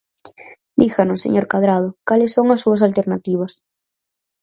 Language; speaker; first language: Galician; native; Galician